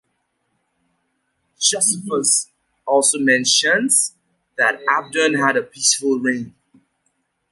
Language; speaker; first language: English; native; English